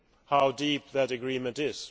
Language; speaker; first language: English; non-native, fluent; Swedish